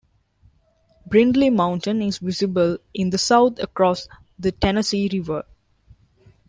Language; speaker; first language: English; non-native, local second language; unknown